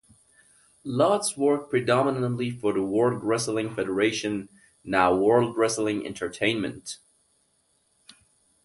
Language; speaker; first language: English; native; English